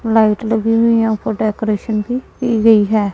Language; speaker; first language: Hindi; non-native, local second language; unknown